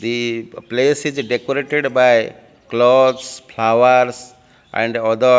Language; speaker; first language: English; non-native, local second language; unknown